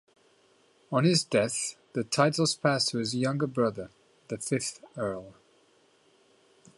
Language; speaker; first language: English; native; English